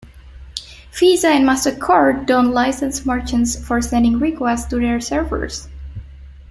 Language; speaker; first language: English; non-native, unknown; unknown